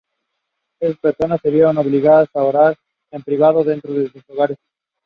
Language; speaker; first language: English; non-native, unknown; Spanish